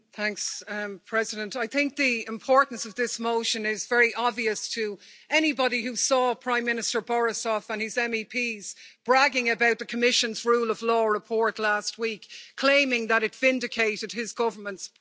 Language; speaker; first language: English; native; English